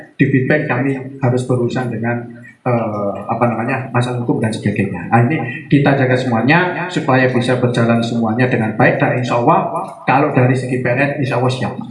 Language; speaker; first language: Indonesian; native; Indonesian